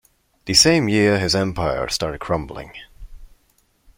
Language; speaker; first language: English; non-native, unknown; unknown